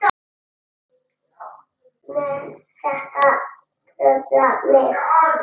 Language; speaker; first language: Icelandic; non-native, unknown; Italian